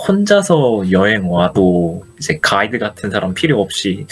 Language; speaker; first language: Korean; native; Korean